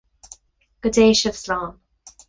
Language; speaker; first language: Irish; non-native, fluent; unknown